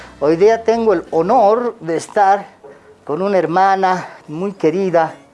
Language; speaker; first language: Spanish; native; Spanish